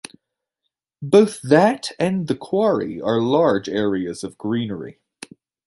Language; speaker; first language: English; native; English